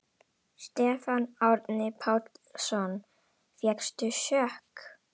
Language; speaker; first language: Icelandic; non-native, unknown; Indonesian